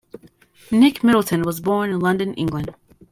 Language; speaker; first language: English; native; English